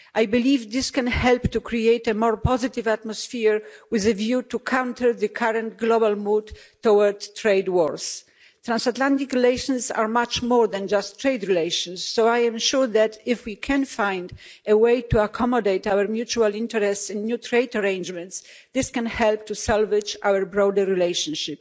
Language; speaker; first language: English; non-native, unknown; Polish